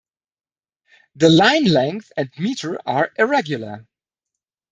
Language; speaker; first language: English; non-native, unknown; German